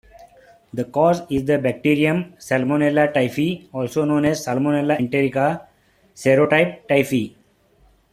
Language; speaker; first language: English; non-native, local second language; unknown